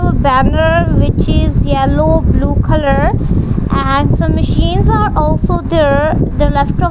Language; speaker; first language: English; non-native, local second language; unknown